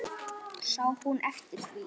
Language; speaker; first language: Icelandic; native; Icelandic